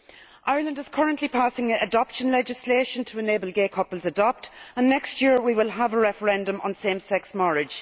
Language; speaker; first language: English; native; English